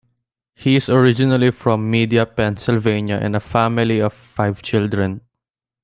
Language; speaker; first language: English; non-native, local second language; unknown